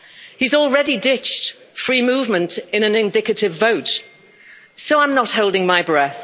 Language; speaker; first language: English; native; English